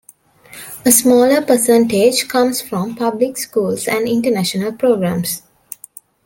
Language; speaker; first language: English; non-native, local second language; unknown